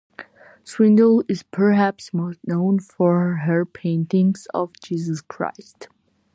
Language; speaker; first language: English; non-native, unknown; Georgian